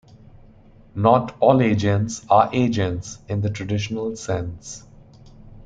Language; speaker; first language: English; non-native, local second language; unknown